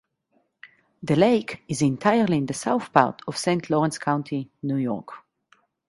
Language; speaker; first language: English; non-native, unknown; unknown